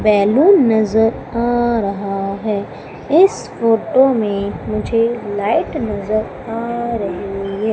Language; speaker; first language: Hindi; native; Hindi